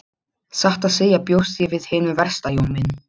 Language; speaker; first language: Icelandic; non-native, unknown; Polish